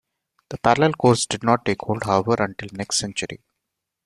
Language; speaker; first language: English; non-native, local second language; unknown